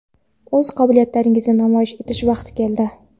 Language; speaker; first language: Uzbek; non-native, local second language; Kara-Kalpak